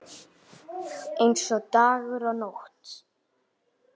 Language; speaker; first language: Icelandic; native; Icelandic